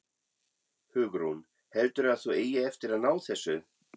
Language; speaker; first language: Icelandic; non-native, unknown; German